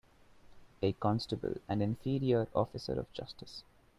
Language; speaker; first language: English; non-native, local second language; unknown